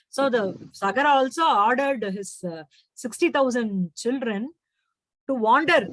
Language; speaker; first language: English; non-native, local second language; Tamil